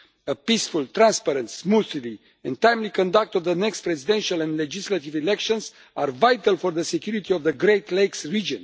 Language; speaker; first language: English; non-native, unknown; Romanian